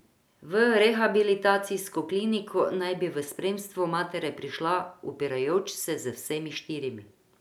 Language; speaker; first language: Slovenian; non-native, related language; Croatian